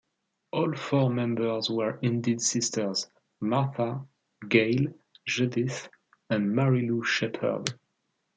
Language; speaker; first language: English; non-native, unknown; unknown